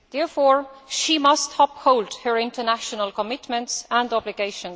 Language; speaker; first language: English; non-native, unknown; Estonian